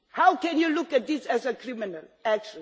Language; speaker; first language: English; non-native, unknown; Swedish